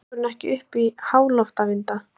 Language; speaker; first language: Icelandic; native; Icelandic